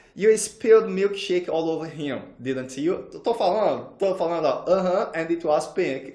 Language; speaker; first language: English; non-native, fluent; Portuguese